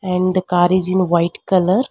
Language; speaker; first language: English; non-native, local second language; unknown